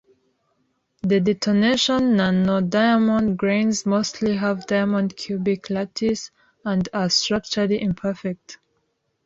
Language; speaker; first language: English; non-native, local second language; Kinyarwanda